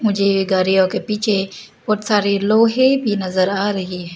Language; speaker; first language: Hindi; non-native, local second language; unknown